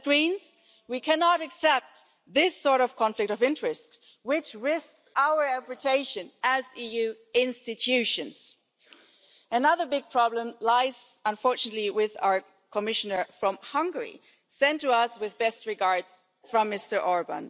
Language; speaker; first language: English; non-native, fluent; German